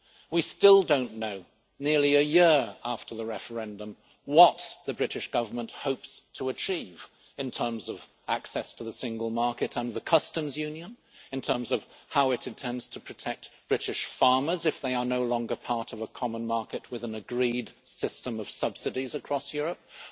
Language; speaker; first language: English; native; English